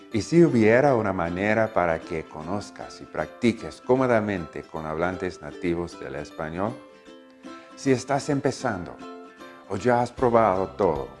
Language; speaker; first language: Spanish; non-native, fluent; English